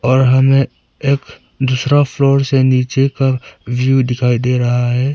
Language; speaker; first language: Hindi; non-native, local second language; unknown